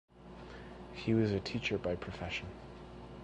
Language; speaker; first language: English; native; English